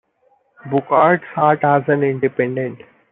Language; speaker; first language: English; non-native, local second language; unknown